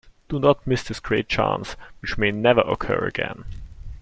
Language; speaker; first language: English; non-native, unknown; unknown